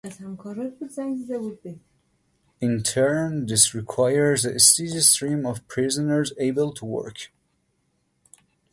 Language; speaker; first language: English; native; English